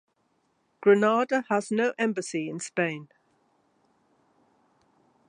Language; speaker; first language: English; native; English